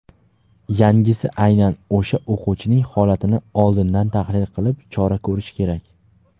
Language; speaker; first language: Uzbek; native; Uzbek